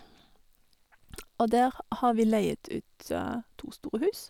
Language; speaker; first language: Norwegian; non-native, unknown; German